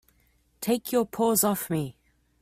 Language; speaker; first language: English; native; English